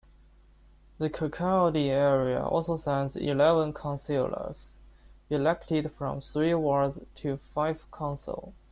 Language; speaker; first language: English; non-native, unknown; Chinese